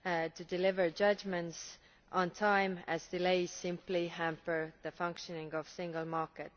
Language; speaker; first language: English; non-native, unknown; Estonian